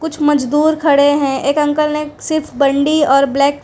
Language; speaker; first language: Hindi; non-native, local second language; Gujarati